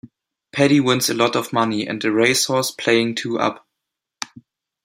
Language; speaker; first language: English; non-native, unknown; German